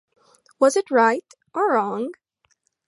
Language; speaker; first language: English; native; English